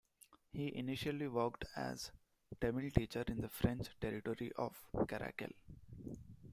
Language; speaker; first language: English; non-native, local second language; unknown